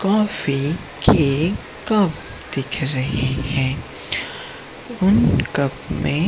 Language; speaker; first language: Hindi; non-native, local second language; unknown